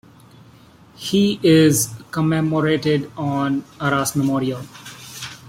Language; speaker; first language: English; non-native, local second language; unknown